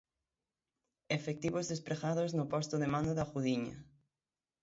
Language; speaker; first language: Galician; native; Galician